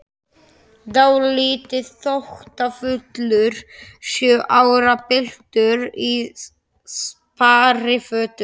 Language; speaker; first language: Icelandic; non-native, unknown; Slovak